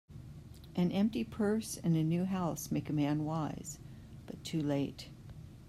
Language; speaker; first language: English; native; English